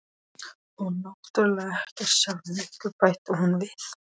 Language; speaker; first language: Icelandic; non-native, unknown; Polish